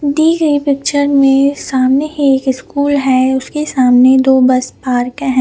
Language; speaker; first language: Hindi; non-native, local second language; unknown